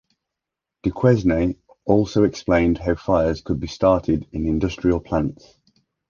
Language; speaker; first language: English; native; English